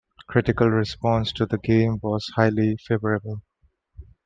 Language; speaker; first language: English; non-native, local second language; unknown